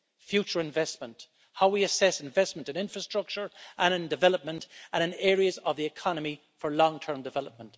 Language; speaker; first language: English; native; English